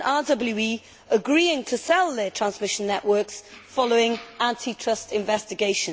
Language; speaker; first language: English; native; English